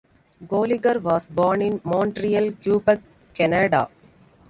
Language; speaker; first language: English; non-native, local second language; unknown